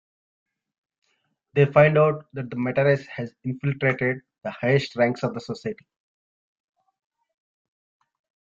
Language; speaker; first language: English; native; English